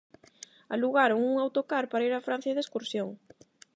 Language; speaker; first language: Galician; non-native, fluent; Spanish